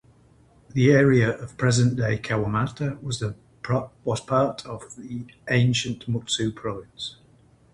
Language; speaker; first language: English; native; English